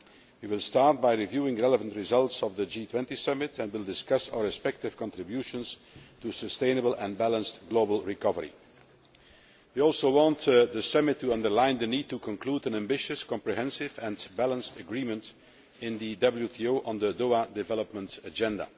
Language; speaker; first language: English; non-native, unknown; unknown